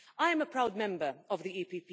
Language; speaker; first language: English; non-native, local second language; Maltese